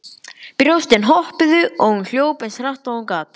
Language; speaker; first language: Icelandic; native; Icelandic